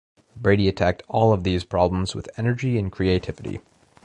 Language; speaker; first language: English; native; English